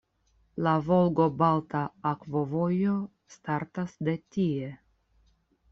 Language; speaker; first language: Esperanto; non-native, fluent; Russian